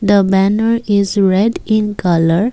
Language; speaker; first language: English; non-native, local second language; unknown